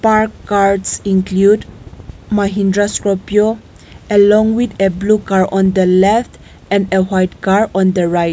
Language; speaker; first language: English; non-native, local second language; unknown